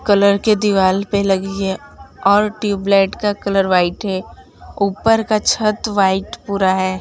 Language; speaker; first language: Hindi; non-native, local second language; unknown